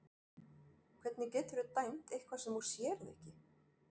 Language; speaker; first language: Icelandic; non-native, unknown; French